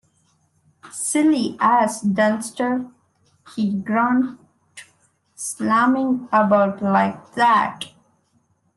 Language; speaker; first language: English; non-native, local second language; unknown